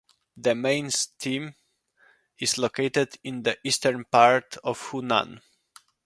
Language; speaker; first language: English; non-native, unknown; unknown